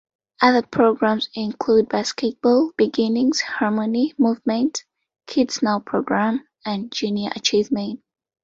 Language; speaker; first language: English; non-native, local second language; Ganda